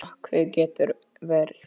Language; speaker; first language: Icelandic; non-native, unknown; Polish